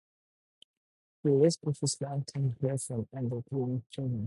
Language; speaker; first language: English; non-native, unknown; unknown